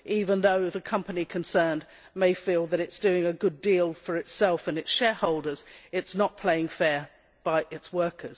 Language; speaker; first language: English; native; English